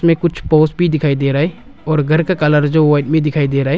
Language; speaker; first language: Hindi; non-native, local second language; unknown